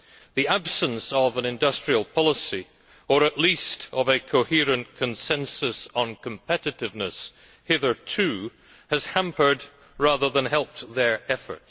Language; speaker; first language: English; native; English